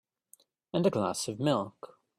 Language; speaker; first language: English; native; English